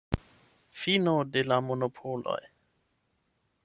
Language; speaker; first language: Esperanto; non-native, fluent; German